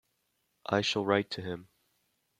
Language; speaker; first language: English; native; English